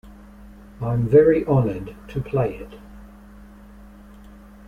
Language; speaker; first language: English; native; English